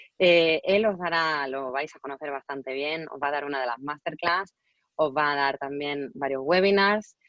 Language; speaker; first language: Spanish; native; Spanish